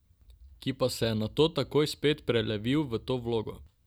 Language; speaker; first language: Slovenian; non-native, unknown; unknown